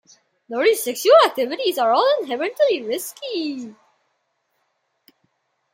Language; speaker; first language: English; non-native, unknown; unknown